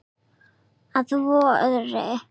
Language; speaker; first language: Icelandic; non-native, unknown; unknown